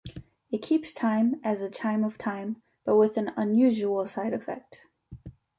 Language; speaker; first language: English; native; English